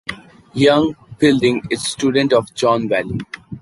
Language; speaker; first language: English; non-native, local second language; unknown